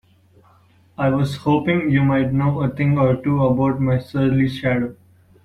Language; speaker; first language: English; non-native, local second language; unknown